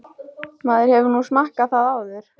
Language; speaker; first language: Icelandic; native; Icelandic